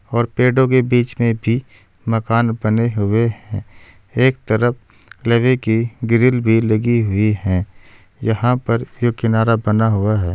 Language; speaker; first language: Hindi; native; Hindi